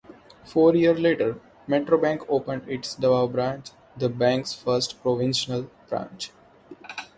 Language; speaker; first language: English; non-native, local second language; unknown